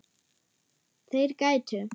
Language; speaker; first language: Icelandic; non-native, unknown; German